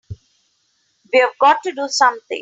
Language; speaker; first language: English; non-native, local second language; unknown